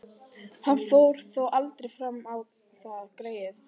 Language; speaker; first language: Icelandic; native; Icelandic